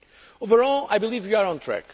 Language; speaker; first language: English; non-native, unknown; Portuguese